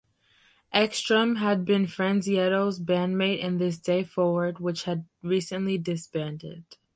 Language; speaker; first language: English; native; English